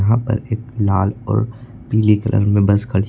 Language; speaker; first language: Hindi; native; Hindi